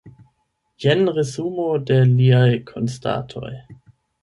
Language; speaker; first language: Esperanto; non-native, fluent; German